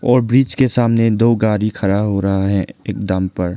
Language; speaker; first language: Hindi; non-native, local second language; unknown